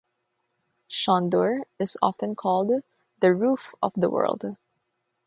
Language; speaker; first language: English; non-native, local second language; Filipino